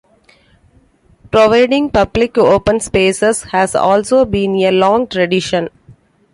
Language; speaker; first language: English; non-native, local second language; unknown